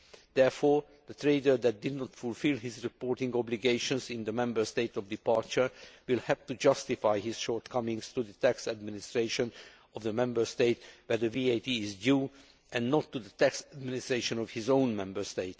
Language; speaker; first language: English; non-native, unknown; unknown